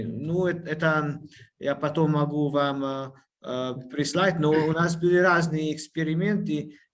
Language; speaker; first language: Russian; non-native, fluent; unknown